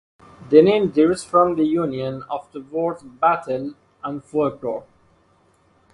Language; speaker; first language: English; non-native, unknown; Persian